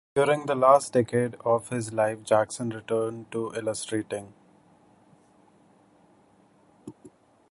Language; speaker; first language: English; non-native, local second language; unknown